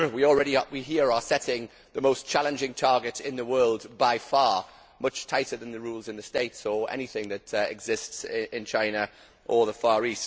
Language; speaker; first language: English; native; English